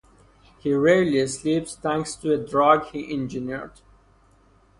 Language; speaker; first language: English; non-native, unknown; Persian